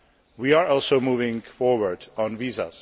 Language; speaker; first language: English; non-native, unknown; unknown